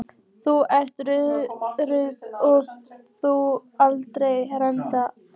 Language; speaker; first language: Icelandic; native; Icelandic